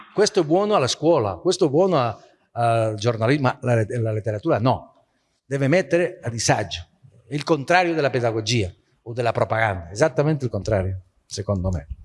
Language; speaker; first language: Italian; non-native, fluent; Spanish